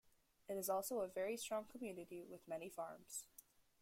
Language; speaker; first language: English; native; English